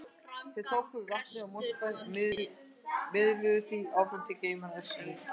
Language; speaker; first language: Icelandic; native; Icelandic